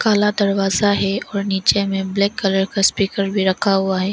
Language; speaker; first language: Hindi; non-native, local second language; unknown